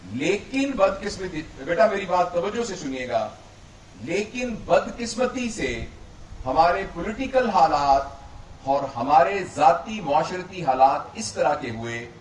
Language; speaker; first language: Urdu; non-native, local second language; Punjabi